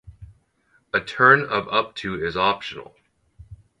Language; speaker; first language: English; native; English